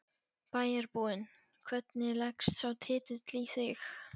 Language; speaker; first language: Icelandic; non-native, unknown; Polish